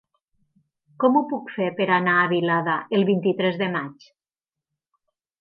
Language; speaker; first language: Catalan; native; Catalan